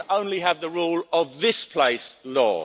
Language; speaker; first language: English; native; English